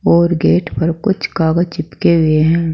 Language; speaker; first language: Hindi; native; Hindi